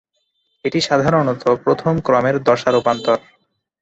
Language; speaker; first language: Bangla; non-native, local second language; Chittagonian